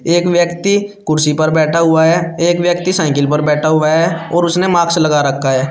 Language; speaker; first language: Hindi; native; Hindi